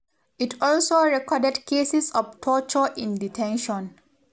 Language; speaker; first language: English; non-native, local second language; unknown